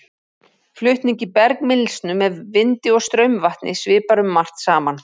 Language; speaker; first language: Icelandic; native; Icelandic